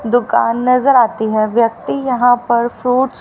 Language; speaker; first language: Hindi; native; Hindi